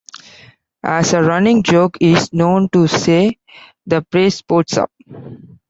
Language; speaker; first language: English; non-native, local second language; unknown